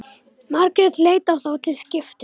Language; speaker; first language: Icelandic; non-native, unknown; Romanian